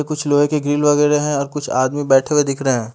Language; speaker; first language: Hindi; native; Hindi